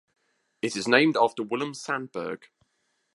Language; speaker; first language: English; native; English